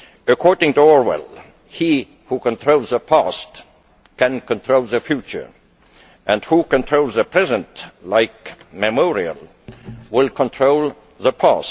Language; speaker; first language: English; non-native, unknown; Estonian